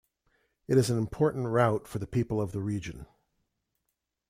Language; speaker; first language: English; native; English